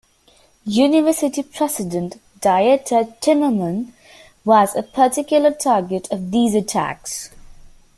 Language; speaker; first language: English; native; English